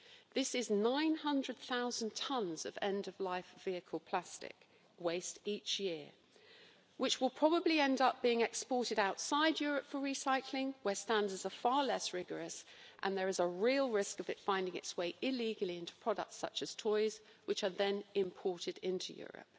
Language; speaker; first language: English; native; English